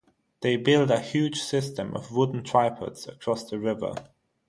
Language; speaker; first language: English; non-native, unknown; German